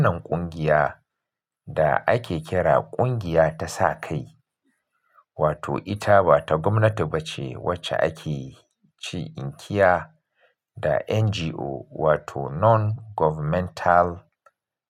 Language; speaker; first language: Hausa; native; Hausa